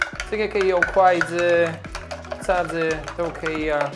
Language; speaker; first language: Chinese; non-native, fluent; Polish